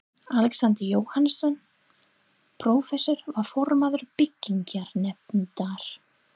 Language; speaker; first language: Icelandic; non-native, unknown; English